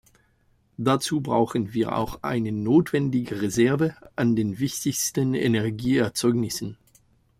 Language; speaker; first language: German; non-native, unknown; French